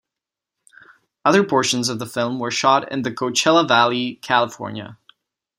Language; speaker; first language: English; non-native, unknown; Czech